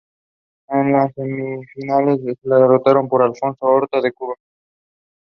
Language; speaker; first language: English; non-native, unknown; Spanish